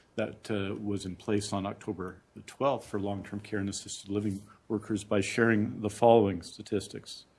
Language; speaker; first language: English; native; English